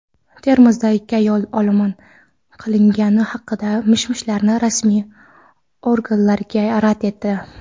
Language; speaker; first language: Uzbek; non-native, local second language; Kara-Kalpak